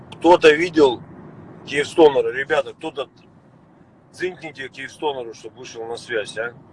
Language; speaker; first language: Russian; native; Russian